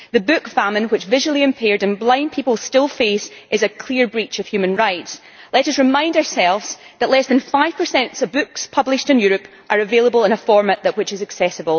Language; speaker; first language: English; native; English